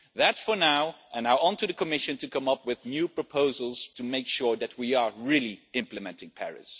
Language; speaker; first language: English; non-native, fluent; Dutch